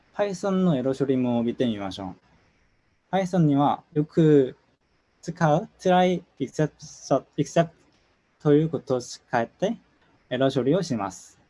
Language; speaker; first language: Japanese; non-native, fluent; Korean